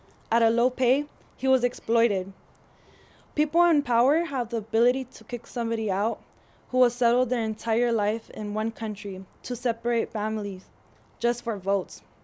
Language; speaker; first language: English; early bilingual, other home language; Spanish